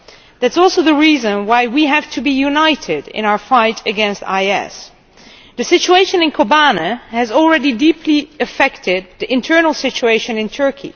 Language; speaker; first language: English; non-native, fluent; Dutch